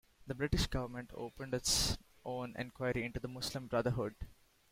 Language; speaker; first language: English; non-native, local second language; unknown